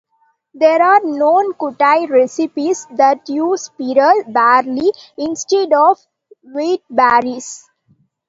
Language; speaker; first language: English; non-native, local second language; Tamil